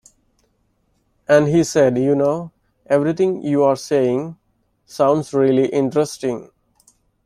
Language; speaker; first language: English; non-native, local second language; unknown